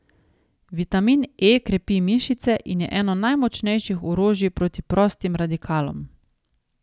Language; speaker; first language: Slovenian; native; Slovenian